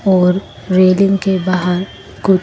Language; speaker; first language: Hindi; native; Hindi